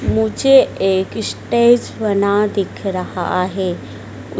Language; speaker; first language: Hindi; native; Hindi